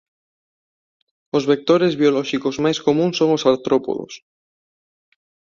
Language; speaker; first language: Galician; non-native, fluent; Spanish